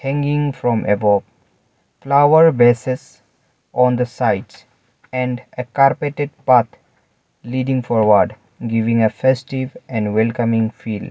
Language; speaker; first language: English; non-native, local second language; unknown